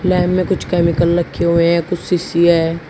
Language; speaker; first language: Hindi; native; Hindi